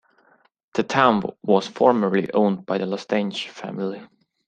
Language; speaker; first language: English; non-native, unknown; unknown